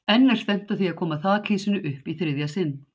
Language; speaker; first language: Icelandic; native; Icelandic